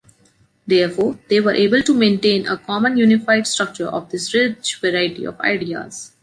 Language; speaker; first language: English; non-native, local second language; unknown